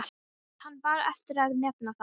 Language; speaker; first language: Icelandic; non-native, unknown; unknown